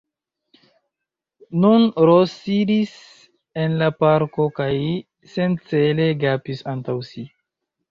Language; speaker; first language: Esperanto; non-native, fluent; Chinese